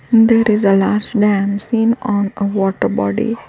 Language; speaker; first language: English; non-native, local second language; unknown